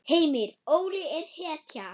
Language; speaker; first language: Icelandic; non-native, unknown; German